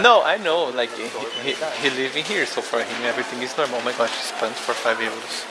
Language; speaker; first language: English; non-native, fluent; Portuguese